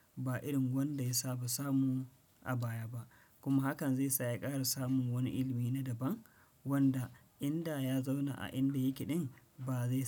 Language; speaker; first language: Hausa; non-native, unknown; Fula